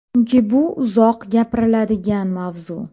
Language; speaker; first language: Uzbek; native; Uzbek